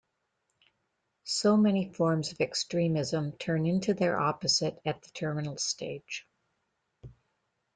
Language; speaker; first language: English; native; English